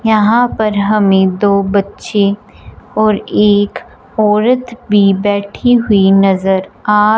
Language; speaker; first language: Hindi; non-native, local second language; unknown